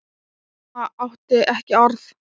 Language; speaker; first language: Icelandic; non-native, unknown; Thai